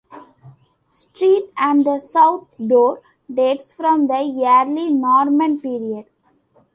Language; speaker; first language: English; non-native, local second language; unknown